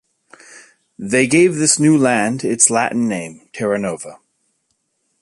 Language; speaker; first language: English; native; English